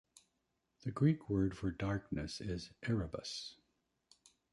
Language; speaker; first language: English; native; English